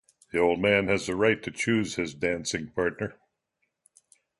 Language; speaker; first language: English; native; English